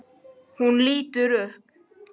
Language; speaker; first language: Icelandic; non-native, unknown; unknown